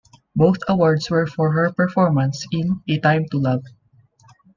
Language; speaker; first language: English; non-native, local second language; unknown